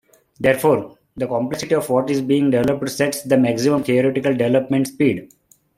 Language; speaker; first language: English; non-native, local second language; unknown